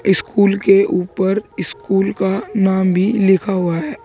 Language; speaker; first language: Hindi; native; Hindi